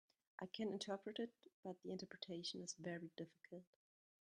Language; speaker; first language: English; non-native, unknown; German